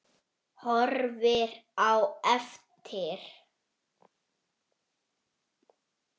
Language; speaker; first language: Icelandic; native; Icelandic